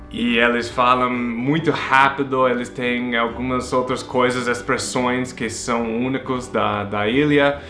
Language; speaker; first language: Portuguese; non-native, fluent; English